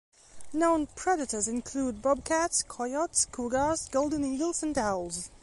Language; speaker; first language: English; non-native, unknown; Belarusian